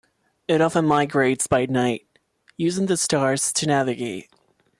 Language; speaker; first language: English; non-native, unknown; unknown